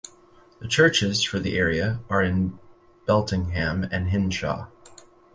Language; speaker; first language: English; native; English